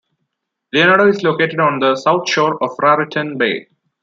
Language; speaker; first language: English; non-native, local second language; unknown